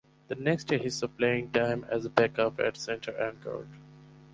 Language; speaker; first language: English; non-native, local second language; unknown